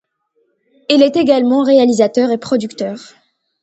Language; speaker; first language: French; non-native, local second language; Arabic